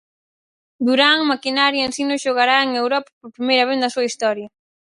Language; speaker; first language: Galician; native; Galician